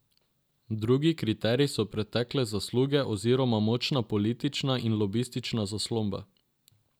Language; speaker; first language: Slovenian; non-native, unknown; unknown